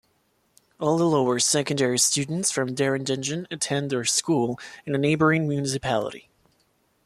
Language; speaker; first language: English; non-native, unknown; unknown